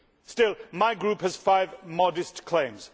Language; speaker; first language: English; non-native, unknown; Swedish